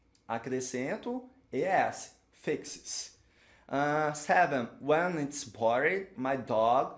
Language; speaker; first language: English; non-native, fluent; Portuguese